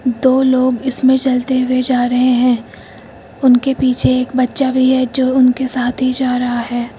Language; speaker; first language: Hindi; native; Hindi